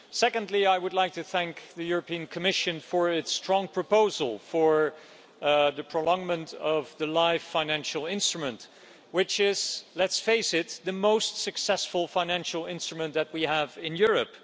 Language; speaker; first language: English; non-native, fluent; Dutch